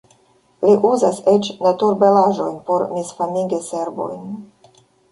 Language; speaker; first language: Esperanto; non-native, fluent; Russian